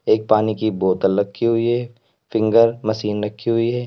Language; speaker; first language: Hindi; native; Hindi